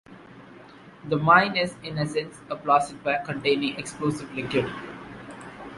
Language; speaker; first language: English; non-native, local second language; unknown